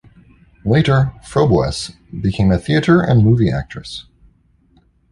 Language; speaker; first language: English; native; English